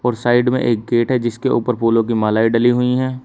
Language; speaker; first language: Hindi; native; Hindi